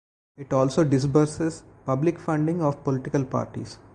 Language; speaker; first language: English; non-native, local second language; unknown